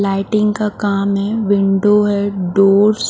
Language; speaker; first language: Hindi; native; Hindi